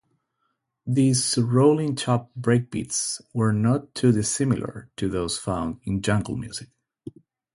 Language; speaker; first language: English; non-native, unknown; Spanish